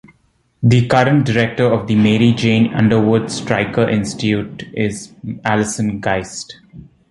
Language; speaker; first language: English; non-native, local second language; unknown